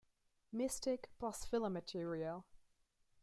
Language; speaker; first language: English; non-native, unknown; German